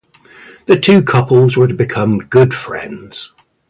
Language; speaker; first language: English; native; English